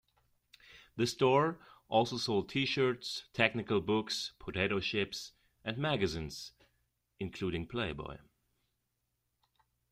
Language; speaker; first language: English; non-native, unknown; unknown